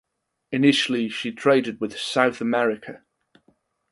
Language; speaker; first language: English; non-native, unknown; German